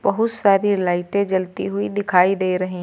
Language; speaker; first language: Hindi; native; Hindi